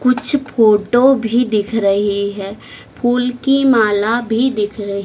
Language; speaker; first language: Hindi; native; Hindi